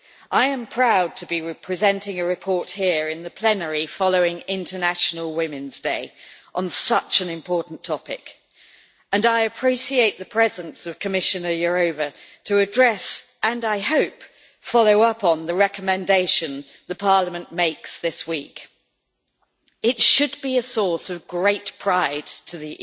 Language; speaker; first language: English; native; English